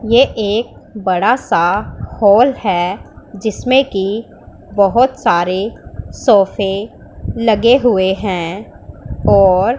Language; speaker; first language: Hindi; non-native, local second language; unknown